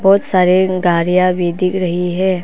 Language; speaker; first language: Hindi; non-native, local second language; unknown